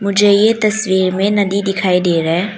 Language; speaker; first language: Hindi; early bilingual, other home language; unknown